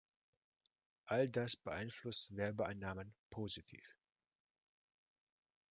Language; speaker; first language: German; non-native, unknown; Russian